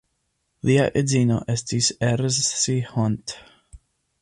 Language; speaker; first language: Esperanto; non-native, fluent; English